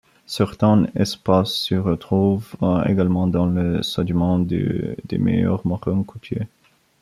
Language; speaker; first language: French; non-native, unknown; Bulgarian